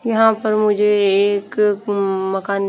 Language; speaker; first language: Hindi; native; Hindi